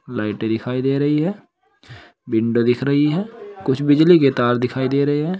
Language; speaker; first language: Hindi; native; Hindi